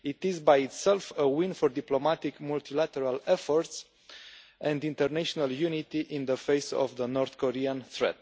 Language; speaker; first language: English; non-native, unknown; Romanian